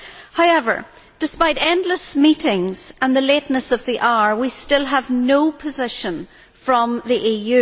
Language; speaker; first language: English; native; English